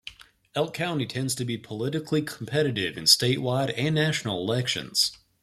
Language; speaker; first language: English; native; English